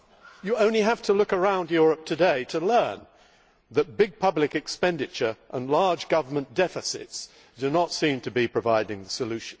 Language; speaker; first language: English; native; English